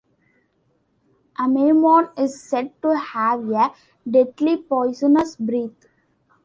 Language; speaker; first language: English; non-native, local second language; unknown